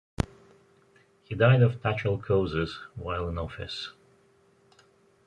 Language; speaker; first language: English; native; English